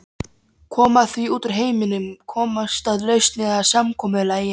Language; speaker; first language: Icelandic; non-native, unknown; Polish